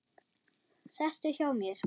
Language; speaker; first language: Icelandic; non-native, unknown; German